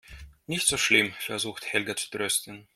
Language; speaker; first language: German; non-native, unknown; Russian